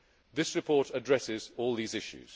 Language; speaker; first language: English; native; English